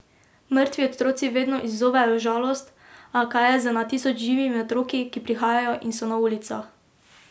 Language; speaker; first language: Slovenian; native; Slovenian